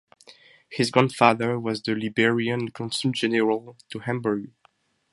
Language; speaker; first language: English; non-native, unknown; French